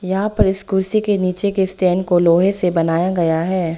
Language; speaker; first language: Hindi; non-native, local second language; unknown